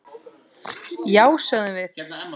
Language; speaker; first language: Icelandic; native; Icelandic